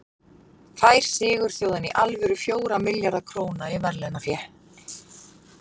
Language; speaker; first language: Icelandic; native; Icelandic